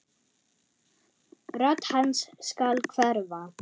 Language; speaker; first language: Icelandic; non-native, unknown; German